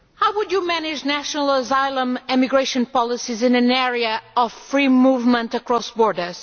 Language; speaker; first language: English; non-native, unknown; Portuguese